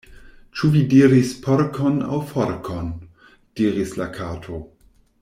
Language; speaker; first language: Esperanto; non-native, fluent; German